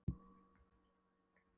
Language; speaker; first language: Icelandic; non-native, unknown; Polish